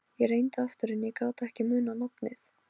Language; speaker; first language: Icelandic; non-native, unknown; Polish